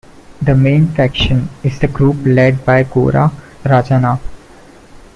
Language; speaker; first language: English; non-native, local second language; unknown